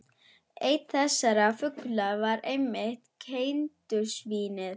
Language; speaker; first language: Icelandic; non-native, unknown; German